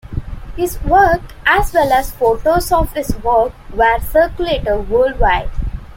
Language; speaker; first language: English; non-native, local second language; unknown